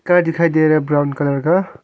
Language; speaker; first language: Hindi; non-native, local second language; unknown